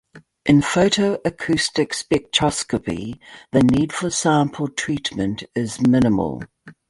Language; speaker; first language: English; native; English